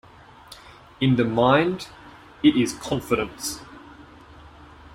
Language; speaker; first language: English; native; English